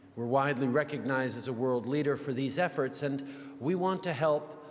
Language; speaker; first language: English; native; English